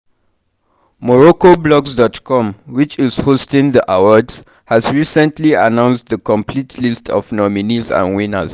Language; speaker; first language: English; non-native, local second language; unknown